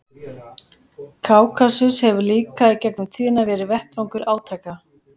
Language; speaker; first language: Icelandic; native; Icelandic